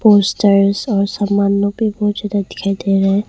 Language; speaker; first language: Hindi; early bilingual, other home language; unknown